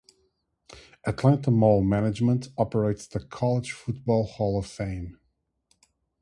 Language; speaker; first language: English; non-native, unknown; Portuguese